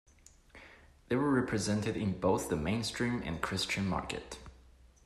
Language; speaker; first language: English; non-native, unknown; Chinese